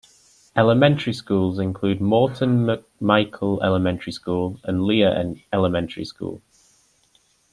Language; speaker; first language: English; native; English